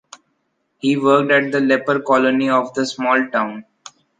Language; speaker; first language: English; non-native, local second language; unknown